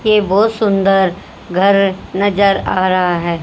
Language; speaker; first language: Hindi; native; Hindi